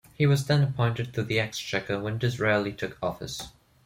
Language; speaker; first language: English; non-native, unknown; German